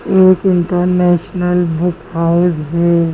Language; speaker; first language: Hindi; native; Hindi